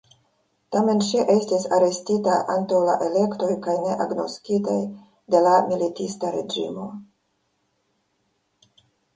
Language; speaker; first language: Esperanto; non-native, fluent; Russian